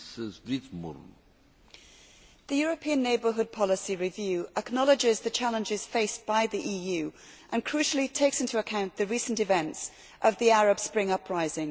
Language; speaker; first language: English; native; English